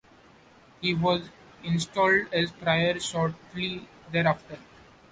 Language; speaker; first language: English; non-native, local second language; Marathi